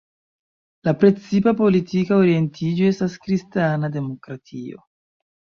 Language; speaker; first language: Esperanto; non-native, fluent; Chinese